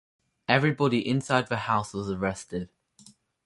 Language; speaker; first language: English; native; English